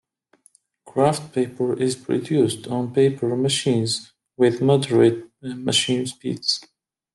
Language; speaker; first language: English; native; English